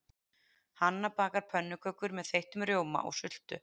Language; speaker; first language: Icelandic; native; Icelandic